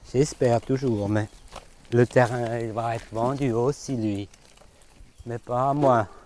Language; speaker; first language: French; non-native, fluent; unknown